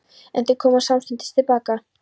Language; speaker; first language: Icelandic; non-native, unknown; Polish